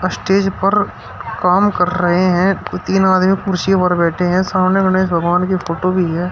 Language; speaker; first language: Hindi; native; Hindi